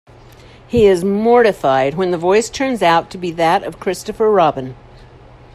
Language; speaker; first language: English; native; English